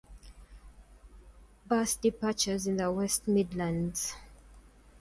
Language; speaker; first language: English; native; English